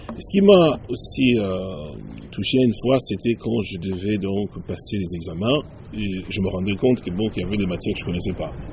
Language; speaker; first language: French; non-native, local second language; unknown